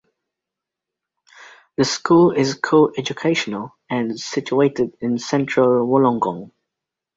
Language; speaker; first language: English; native; English